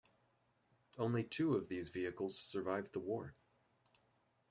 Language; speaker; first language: English; native; English